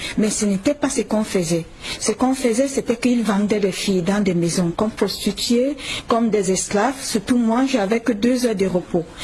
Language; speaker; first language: French; non-native, local second language; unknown